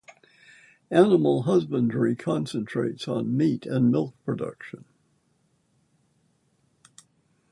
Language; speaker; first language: English; native; English